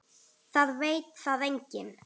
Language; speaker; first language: Icelandic; native; Icelandic